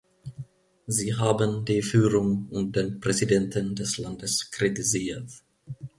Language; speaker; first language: German; non-native, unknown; Finnish